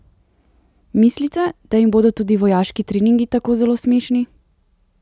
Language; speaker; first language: Slovenian; native; Slovenian